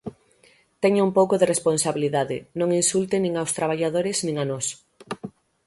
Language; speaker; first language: Galician; native; Galician